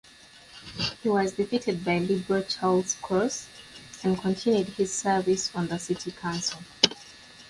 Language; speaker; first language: English; native; English